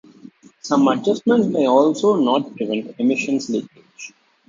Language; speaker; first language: English; non-native, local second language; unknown